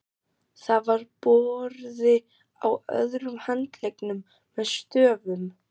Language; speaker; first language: Icelandic; non-native, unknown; German